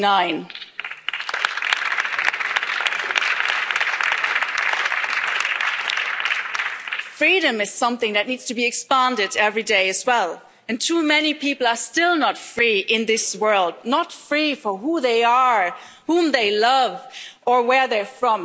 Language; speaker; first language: English; non-native, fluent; German